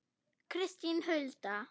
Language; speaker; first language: Icelandic; non-native, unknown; German